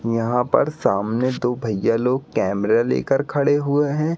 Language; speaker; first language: Hindi; native; Hindi